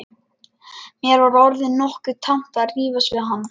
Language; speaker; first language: Icelandic; non-native, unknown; Lithuanian